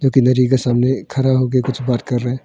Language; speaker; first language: Hindi; non-native, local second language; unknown